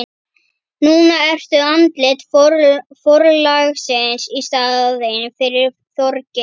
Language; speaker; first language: Icelandic; native; Icelandic